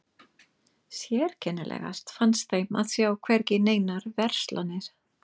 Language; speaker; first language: Icelandic; non-native, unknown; English